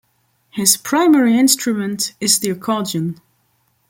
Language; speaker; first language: English; non-native, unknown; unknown